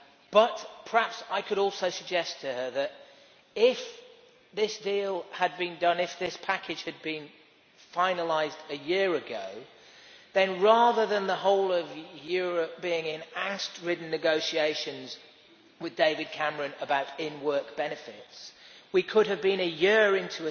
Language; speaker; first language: English; native; English